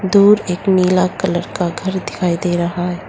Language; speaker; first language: Hindi; non-native, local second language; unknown